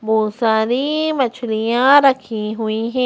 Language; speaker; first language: Hindi; native; Hindi